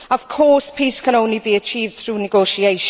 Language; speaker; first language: English; native; English